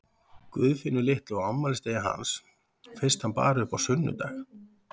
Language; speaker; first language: Icelandic; native; Icelandic